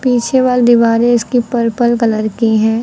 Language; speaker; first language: Hindi; native; Hindi